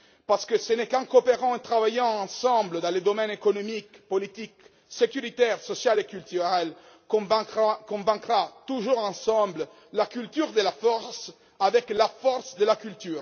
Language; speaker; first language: French; non-native, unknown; Italian